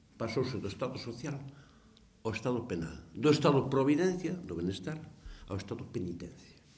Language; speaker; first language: Galician; native; Galician